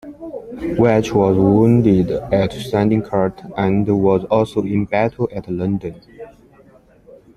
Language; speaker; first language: English; non-native, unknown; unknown